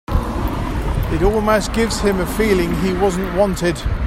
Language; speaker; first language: English; native; English